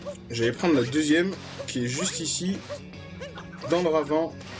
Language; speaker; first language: French; native; French